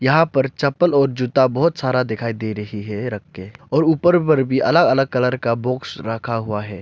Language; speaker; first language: Hindi; non-native, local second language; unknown